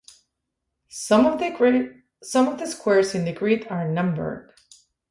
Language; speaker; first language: English; non-native, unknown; Spanish